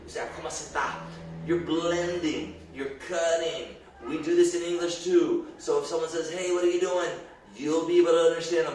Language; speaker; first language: English; native; English